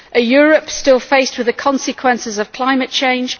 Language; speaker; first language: English; native; English